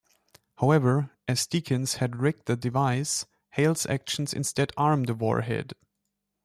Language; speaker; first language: English; non-native, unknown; German